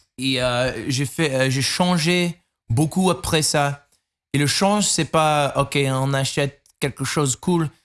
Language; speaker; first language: French; non-native, learner; English